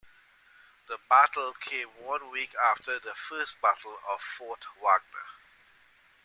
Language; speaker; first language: English; native; English